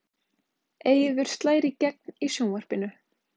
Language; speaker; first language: Icelandic; native; Icelandic